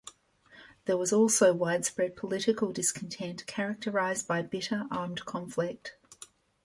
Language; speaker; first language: English; native; English